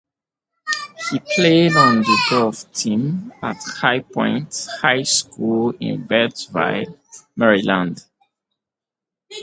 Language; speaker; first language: English; native; English